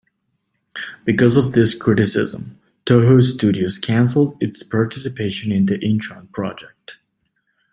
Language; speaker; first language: English; native; English